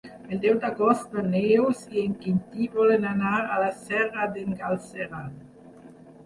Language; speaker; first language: Catalan; non-native, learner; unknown